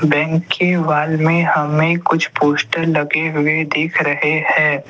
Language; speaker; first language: Hindi; non-native, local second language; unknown